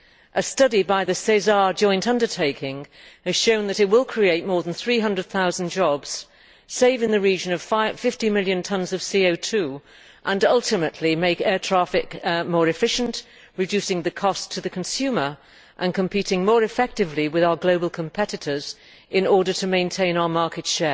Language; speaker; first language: English; native; English